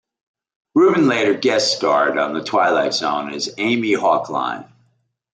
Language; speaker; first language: English; native; English